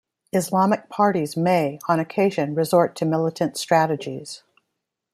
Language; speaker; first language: English; native; English